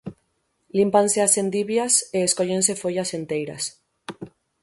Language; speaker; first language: Galician; native; Galician